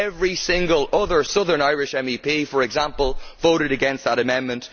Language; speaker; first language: English; native; English